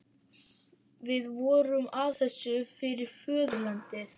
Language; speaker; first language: Icelandic; native; Icelandic